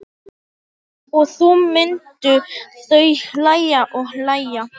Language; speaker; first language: Icelandic; non-native, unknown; Polish